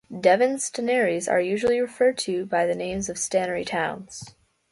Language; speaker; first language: English; native; English